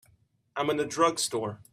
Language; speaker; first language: English; native; English